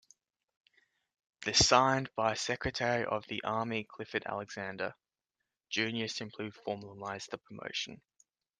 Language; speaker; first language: English; native; English